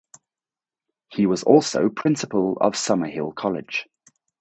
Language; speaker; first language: English; native; English